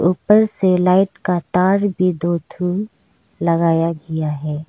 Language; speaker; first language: Hindi; non-native, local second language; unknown